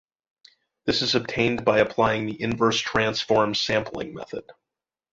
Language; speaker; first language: English; native; English